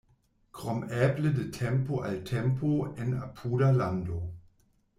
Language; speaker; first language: Esperanto; non-native, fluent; German